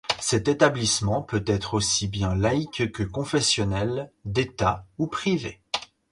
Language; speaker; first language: French; native; French